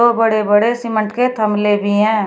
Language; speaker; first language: Hindi; native; Hindi